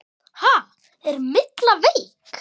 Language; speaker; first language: Icelandic; native; Icelandic